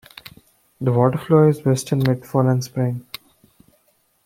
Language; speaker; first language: English; non-native, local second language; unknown